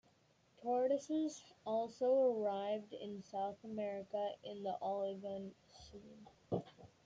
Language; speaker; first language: English; native; English